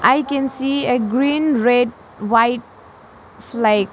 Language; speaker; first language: English; non-native, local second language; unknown